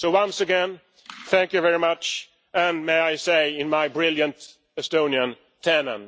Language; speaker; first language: English; non-native, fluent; Swedish